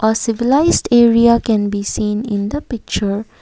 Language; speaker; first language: English; non-native, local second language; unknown